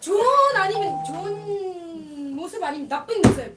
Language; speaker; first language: Korean; non-native, fluent; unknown